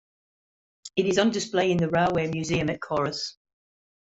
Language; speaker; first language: English; native; English